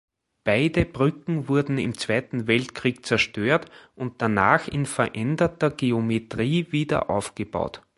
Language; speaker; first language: German; native; German